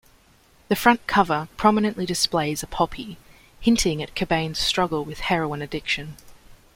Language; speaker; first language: English; native; English